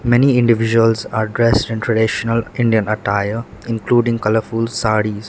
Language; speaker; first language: English; non-native, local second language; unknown